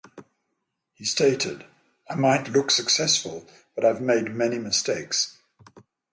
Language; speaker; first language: English; native; English